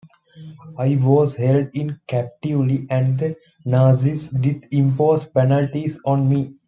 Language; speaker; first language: English; non-native, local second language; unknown